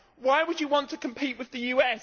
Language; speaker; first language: English; native; English